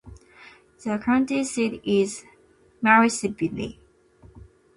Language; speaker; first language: English; non-native, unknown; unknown